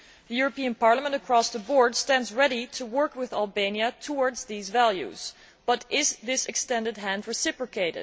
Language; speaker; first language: English; non-native, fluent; Dutch